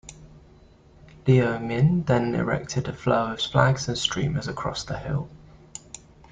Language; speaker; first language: English; native; English